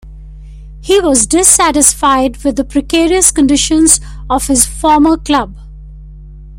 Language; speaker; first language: English; non-native, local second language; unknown